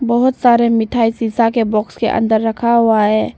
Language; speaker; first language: Hindi; non-native, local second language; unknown